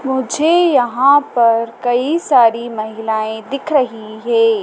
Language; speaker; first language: Hindi; native; Hindi